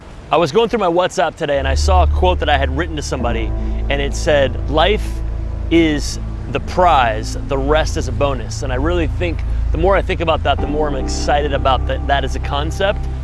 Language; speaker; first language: English; native; English